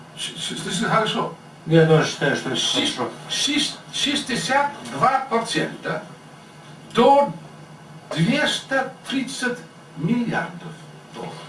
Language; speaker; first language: Russian; non-native, fluent; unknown